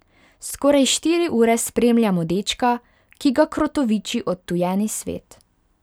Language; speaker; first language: Slovenian; non-native, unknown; Hungarian